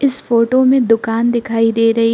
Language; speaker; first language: Hindi; non-native, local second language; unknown